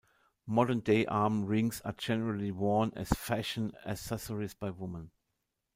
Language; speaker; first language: English; non-native, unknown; German